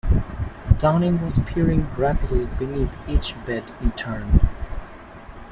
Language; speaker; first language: English; native; English